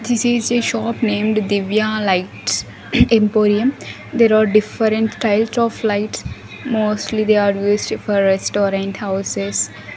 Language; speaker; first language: English; non-native, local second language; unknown